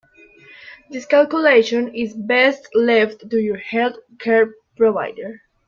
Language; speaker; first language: English; non-native, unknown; Spanish